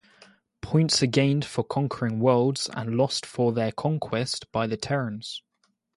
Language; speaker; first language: English; native; English